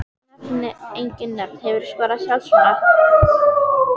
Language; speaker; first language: Icelandic; native; Icelandic